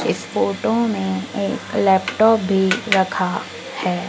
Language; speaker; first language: Hindi; native; Hindi